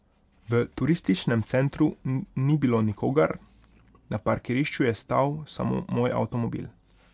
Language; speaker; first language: Slovenian; non-native, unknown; Hungarian